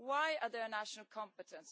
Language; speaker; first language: English; non-native, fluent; Italian